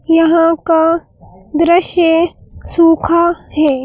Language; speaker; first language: Hindi; native; Hindi